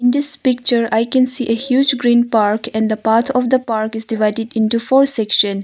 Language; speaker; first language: English; non-native, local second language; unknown